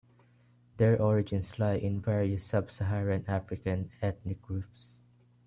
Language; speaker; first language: English; non-native, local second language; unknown